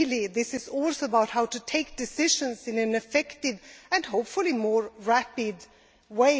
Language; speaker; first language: English; non-native, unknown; Swedish